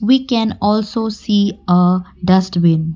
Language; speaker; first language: English; non-native, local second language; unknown